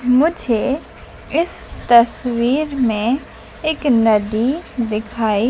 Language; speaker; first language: Hindi; native; Hindi